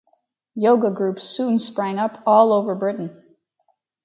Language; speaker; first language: English; native; English